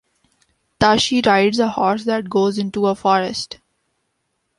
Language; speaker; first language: English; non-native, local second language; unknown